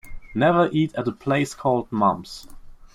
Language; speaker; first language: English; non-native, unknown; German